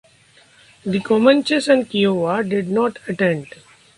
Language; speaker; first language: English; non-native, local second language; Marathi